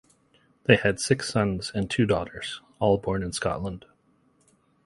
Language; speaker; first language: English; native; English